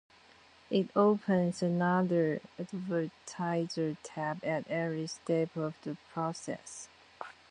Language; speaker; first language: English; non-native, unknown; Chinese